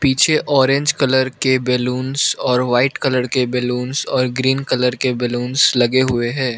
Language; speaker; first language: Hindi; non-native, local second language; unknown